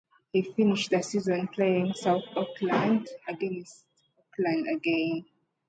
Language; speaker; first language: English; native; English